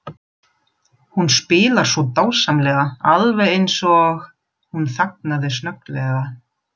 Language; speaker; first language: Icelandic; non-native, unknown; German